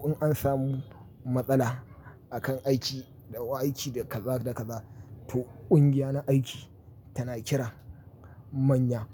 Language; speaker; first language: Hausa; native; Hausa